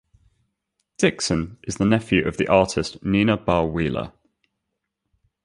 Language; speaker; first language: English; native; English